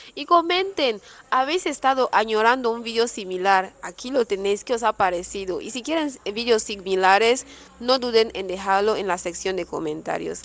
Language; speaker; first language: Spanish; native; Spanish